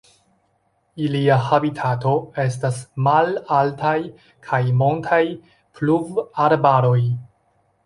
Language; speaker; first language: Esperanto; non-native, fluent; Chinese